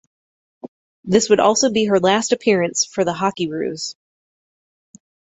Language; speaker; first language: English; native; English